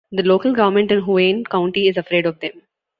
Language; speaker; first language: English; non-native, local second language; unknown